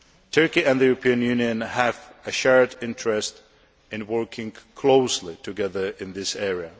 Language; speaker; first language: English; non-native, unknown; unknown